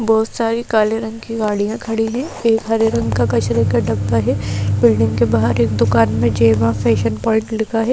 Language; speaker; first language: Hindi; native; Hindi